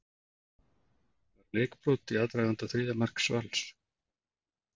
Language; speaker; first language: Icelandic; native; Icelandic